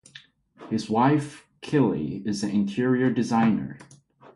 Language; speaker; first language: English; non-native, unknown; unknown